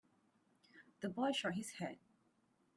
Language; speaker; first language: English; non-native, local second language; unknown